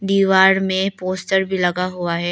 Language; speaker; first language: Hindi; non-native, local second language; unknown